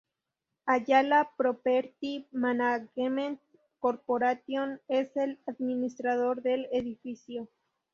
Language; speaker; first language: Spanish; native; Spanish